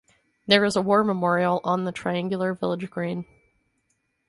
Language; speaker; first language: English; native; English